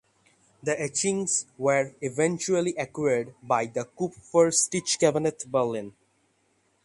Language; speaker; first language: English; non-native, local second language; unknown